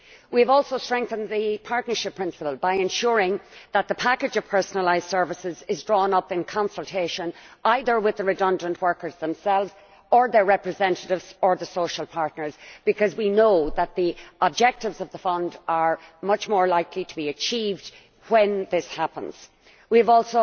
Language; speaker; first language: English; native; English